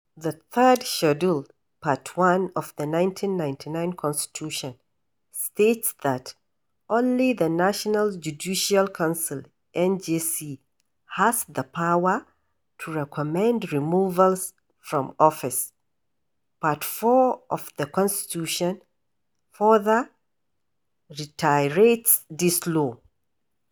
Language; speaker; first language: English; non-native, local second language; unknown